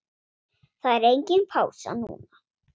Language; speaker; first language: Icelandic; non-native, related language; Swedish